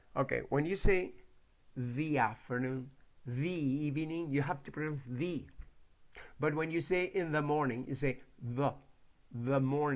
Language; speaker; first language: English; non-native, fluent; Spanish